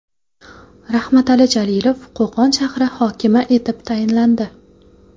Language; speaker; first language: Uzbek; non-native, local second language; Kara-Kalpak